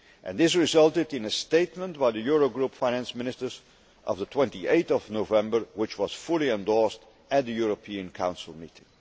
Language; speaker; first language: English; non-native, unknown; Dutch